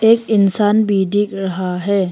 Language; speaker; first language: Hindi; non-native, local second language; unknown